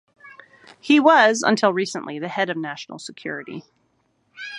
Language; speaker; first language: English; native; English